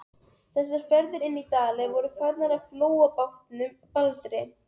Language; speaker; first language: Icelandic; non-native, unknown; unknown